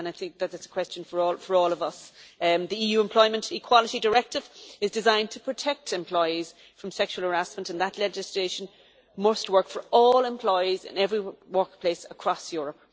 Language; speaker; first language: English; native; English